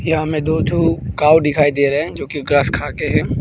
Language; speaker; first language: Hindi; early bilingual, other home language; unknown